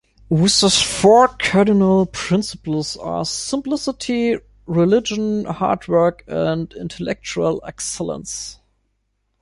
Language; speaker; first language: English; non-native, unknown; German